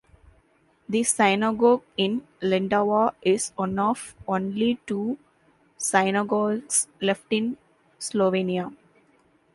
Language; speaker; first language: English; non-native, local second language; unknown